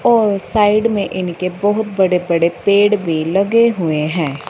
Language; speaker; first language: Hindi; non-native, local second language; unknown